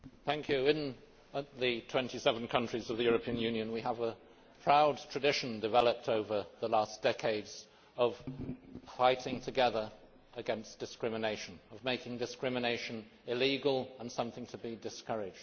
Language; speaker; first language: English; native; English